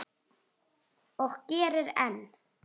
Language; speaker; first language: Icelandic; native; Icelandic